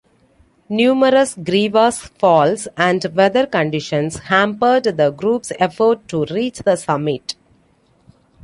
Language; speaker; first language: English; non-native, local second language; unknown